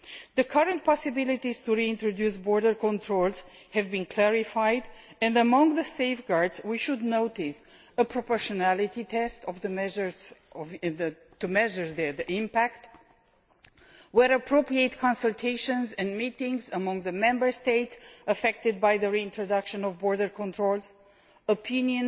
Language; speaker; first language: English; non-native, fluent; Romanian